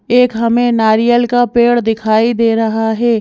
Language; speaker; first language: Hindi; native; Hindi